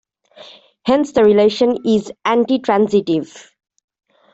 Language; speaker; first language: English; native; English